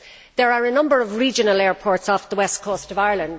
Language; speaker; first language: English; native; English